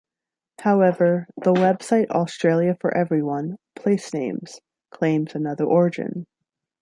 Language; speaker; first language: English; native; English